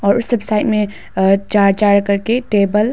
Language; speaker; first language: Hindi; non-native, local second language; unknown